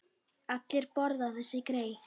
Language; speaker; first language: Icelandic; native; Icelandic